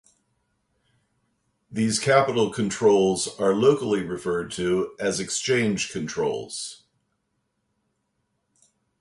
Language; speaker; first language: English; native; English